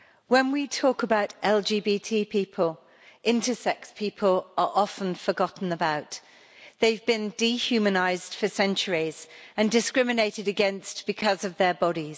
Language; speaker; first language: English; native; English